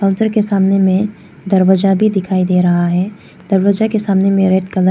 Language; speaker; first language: Hindi; non-native, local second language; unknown